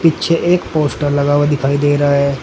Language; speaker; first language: Hindi; native; Hindi